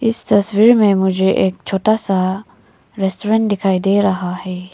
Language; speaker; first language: Hindi; non-native, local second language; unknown